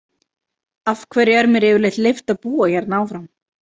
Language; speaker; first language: Icelandic; native; Icelandic